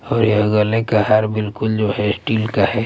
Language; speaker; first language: Hindi; non-native, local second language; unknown